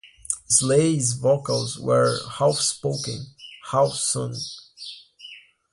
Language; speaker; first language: English; non-native, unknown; Portuguese